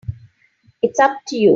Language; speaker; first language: English; non-native, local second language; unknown